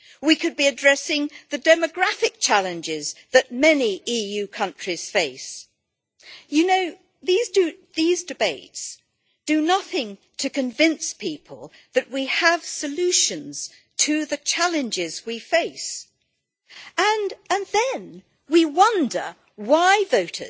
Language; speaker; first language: English; native; English